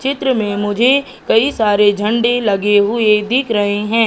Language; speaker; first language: Hindi; native; Hindi